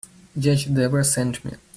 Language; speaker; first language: English; native; English